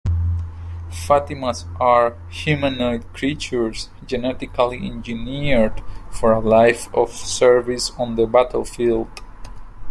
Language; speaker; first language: English; non-native, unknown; Spanish